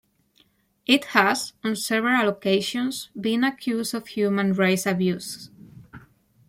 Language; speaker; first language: English; non-native, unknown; Spanish